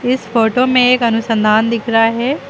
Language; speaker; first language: Hindi; native; Hindi